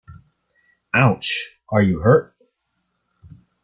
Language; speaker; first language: English; native; English